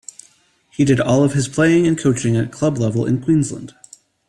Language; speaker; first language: English; native; English